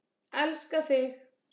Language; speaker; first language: Icelandic; native; Icelandic